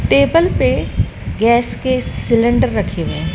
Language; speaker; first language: Hindi; native; Hindi